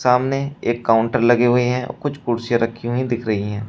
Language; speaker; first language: Hindi; native; Hindi